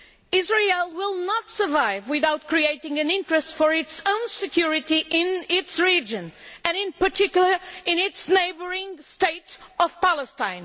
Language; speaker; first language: English; non-native, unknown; Portuguese